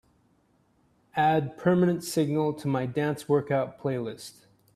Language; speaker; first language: English; native; English